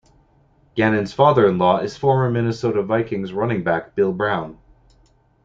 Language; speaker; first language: English; native; English